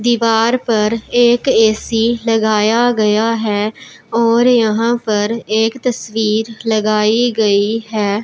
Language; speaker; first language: Hindi; non-native, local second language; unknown